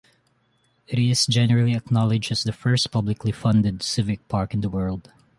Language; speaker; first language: English; non-native, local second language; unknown